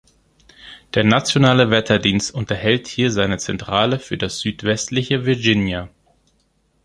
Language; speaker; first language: German; non-native, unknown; Greek